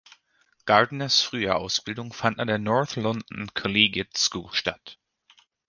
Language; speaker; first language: German; native; German